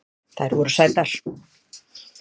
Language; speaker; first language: Icelandic; native; Icelandic